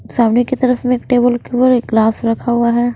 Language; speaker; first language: Hindi; non-native, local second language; Punjabi